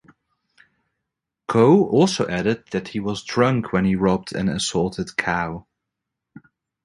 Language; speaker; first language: English; non-native, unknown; Dutch